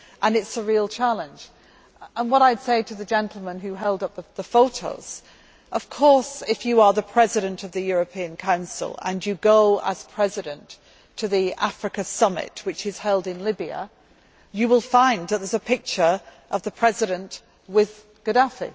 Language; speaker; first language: English; native; English